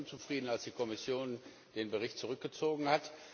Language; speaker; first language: German; non-native, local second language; Luxembourgish